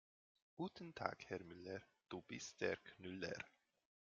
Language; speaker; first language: German; non-native, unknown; Hungarian